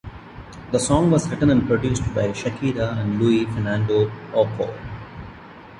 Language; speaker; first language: English; non-native, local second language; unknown